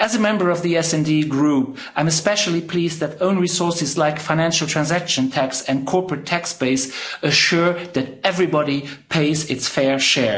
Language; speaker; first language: English; non-native, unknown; Luxembourgish